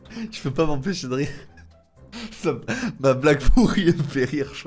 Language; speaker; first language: French; native; French